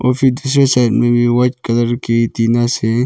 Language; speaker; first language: Hindi; non-native, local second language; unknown